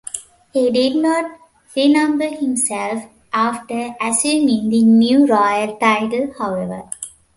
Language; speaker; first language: English; native; English